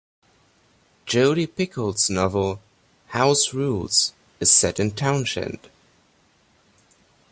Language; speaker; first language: English; non-native, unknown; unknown